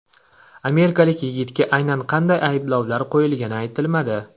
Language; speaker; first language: Uzbek; native; Uzbek